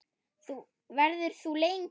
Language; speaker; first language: Icelandic; non-native, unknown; German